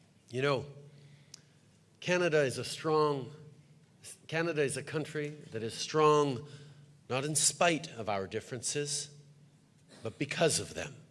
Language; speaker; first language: English; early bilingual, other home language; French